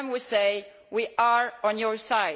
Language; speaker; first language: English; non-native, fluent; Italian